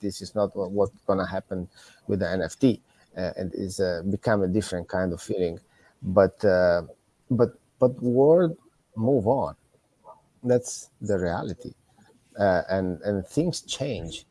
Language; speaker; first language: English; non-native, fluent; Italian